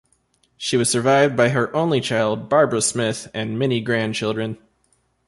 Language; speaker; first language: English; native; English